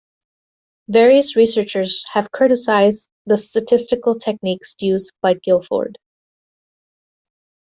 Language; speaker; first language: English; native; English